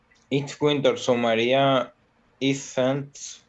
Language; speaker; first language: English; non-native, learner; Spanish